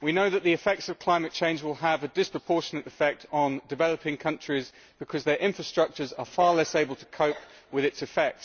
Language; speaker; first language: English; native; English